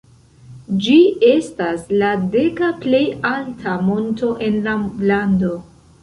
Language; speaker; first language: Esperanto; non-native, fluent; Central Kurdish